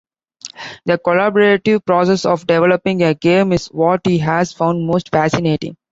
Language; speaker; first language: English; non-native, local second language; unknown